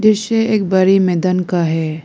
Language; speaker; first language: Hindi; non-native, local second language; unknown